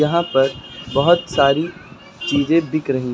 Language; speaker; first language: Hindi; native; Hindi